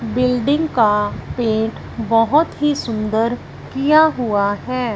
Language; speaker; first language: Hindi; non-native, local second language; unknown